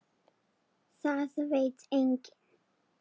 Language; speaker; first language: Icelandic; non-native, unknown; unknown